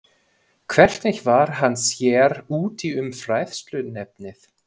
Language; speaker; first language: Icelandic; non-native, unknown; German